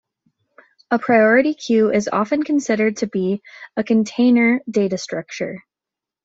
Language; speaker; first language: English; native; English